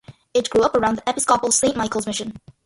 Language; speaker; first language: English; early bilingual, other home language; Malayalam